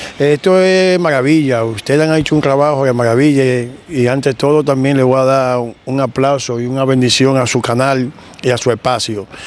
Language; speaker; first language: Spanish; native; Spanish